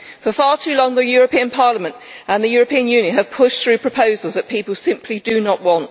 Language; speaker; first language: English; native; English